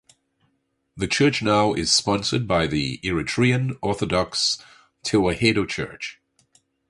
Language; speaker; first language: English; native; English